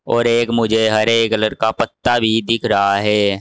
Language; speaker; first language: Hindi; native; Hindi